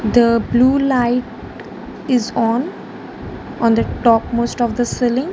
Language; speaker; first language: English; non-native, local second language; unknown